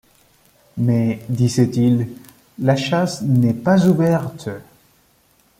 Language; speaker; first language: French; non-native, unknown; Spanish